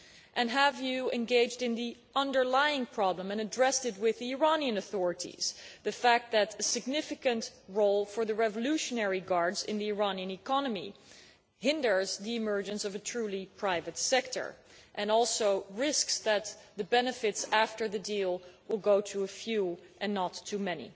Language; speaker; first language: English; non-native, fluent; Dutch